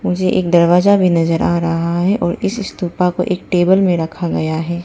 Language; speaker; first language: Hindi; non-native, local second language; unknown